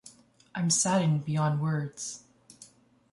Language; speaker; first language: English; native; English